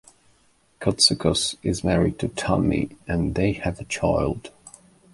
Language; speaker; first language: English; non-native, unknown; Belarusian